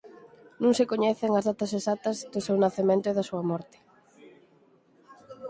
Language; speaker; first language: Galician; native; Galician